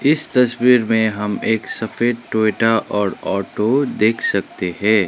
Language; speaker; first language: Hindi; non-native, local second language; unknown